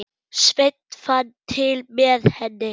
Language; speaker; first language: Icelandic; non-native, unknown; German